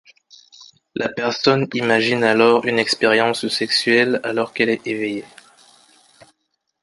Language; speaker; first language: French; non-native, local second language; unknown